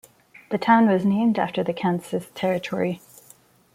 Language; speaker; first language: English; non-native, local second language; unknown